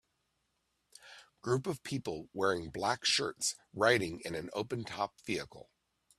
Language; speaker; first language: English; native; English